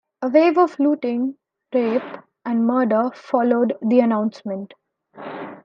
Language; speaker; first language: English; non-native, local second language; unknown